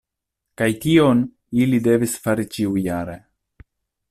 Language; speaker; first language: Esperanto; non-native, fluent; Italian